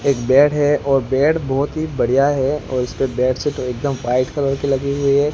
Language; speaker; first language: Hindi; non-native, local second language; Gujarati